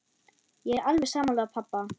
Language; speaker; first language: Icelandic; non-native, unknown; German